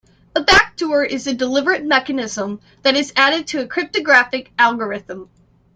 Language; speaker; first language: English; native; English